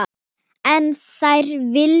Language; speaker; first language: Icelandic; non-native, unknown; Thai